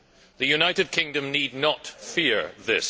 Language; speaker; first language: English; native; English